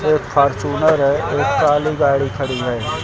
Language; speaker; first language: Hindi; native; Hindi